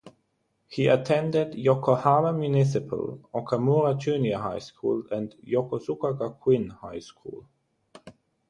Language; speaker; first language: English; non-native, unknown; German